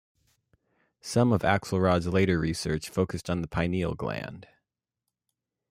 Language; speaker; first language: English; native; English